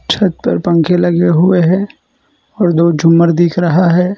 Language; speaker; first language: Hindi; non-native, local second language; Gujarati